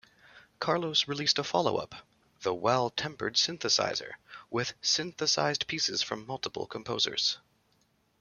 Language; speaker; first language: English; native; English